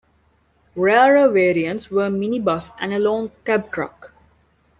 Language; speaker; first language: English; non-native, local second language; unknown